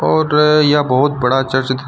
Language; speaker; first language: Hindi; native; Hindi